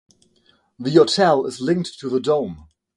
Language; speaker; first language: English; non-native, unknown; French